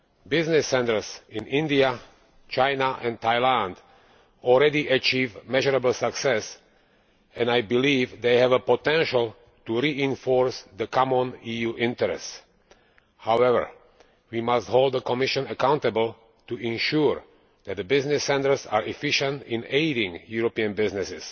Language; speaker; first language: English; non-native, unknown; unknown